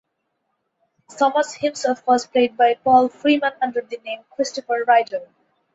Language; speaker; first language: English; non-native, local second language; Bangla